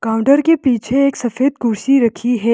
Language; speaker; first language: Hindi; non-native, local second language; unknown